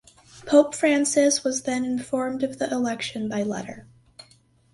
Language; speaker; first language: English; native; English